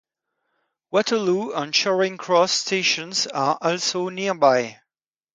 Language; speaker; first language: English; non-native, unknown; French